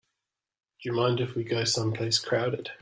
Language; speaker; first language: English; native; English